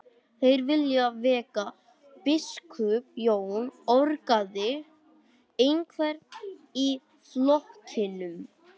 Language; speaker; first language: Icelandic; non-native, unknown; English